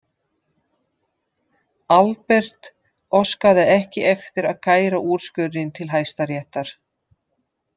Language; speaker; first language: Icelandic; non-native, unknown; Dutch